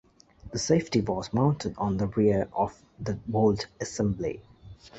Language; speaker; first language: English; native; English